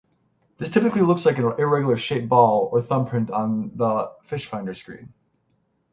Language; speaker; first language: English; native; English